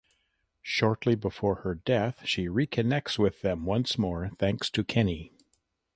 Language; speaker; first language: English; native; English